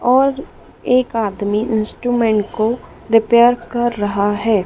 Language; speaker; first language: Hindi; native; Hindi